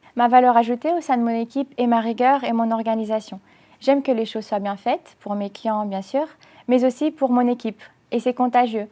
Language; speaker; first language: French; non-native, fluent; Romanian